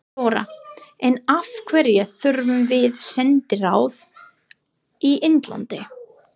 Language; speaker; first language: Icelandic; non-native, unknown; English